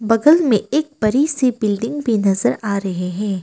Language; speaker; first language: Hindi; non-native, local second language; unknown